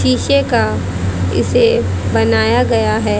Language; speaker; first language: Hindi; native; Hindi